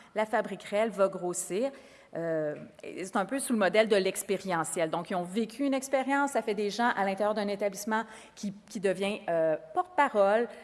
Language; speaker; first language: French; native; French